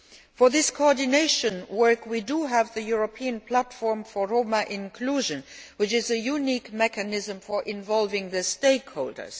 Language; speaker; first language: English; non-native, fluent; Luxembourgish